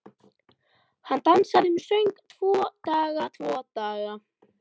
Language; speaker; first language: Icelandic; native; Icelandic